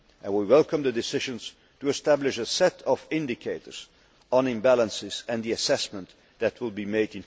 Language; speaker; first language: English; non-native, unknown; Dutch